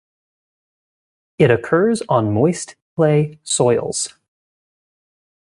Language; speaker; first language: English; native; English